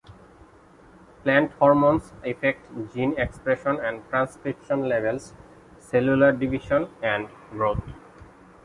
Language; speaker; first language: English; non-native, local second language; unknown